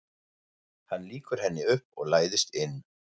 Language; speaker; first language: Icelandic; non-native, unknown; German